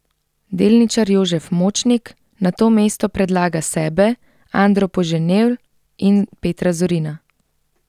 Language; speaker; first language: Slovenian; native; Slovenian